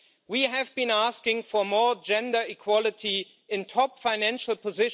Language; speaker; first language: English; non-native, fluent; German